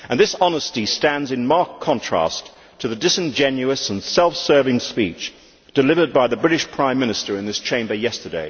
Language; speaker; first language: English; native; English